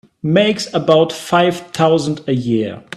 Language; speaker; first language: English; non-native, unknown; German